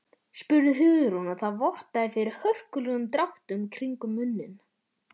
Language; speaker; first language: Icelandic; native; Icelandic